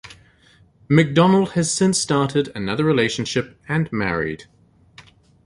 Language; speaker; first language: English; native; English